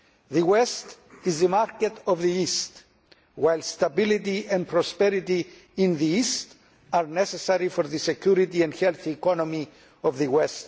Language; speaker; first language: English; non-native, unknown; Greek